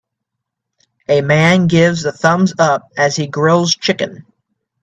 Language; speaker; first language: English; native; English